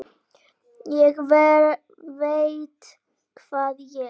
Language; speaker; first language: Icelandic; native; Icelandic